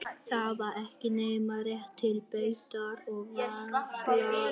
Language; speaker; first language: Icelandic; non-native, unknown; Vietnamese